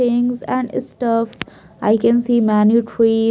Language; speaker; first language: English; non-native, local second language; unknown